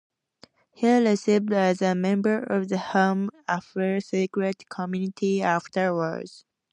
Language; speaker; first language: English; native; English